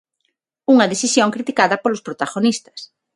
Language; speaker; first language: Galician; non-native, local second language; Spanish